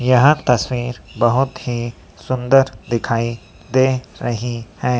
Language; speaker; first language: Hindi; native; Hindi